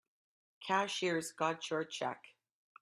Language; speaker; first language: English; native; English